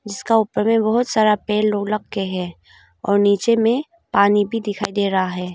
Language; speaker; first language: Hindi; non-native, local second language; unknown